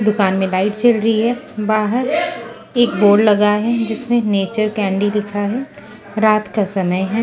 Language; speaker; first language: Hindi; non-native, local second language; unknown